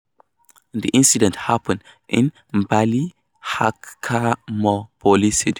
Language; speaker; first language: English; non-native, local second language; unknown